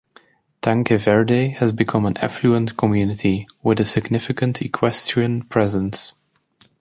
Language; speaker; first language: English; native; English